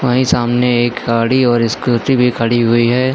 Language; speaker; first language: Hindi; native; Hindi